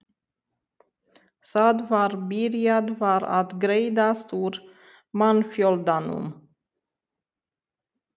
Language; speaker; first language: Icelandic; non-native, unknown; Romanian